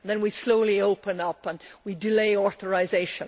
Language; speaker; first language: English; native; English